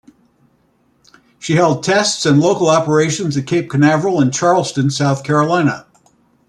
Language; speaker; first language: English; native; English